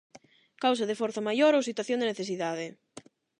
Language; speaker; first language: Galician; non-native, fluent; Spanish